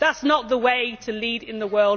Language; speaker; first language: English; native; English